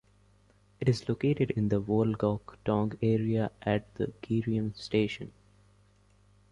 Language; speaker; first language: English; non-native, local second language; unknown